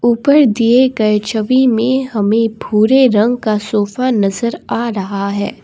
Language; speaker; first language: Hindi; non-native, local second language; Assamese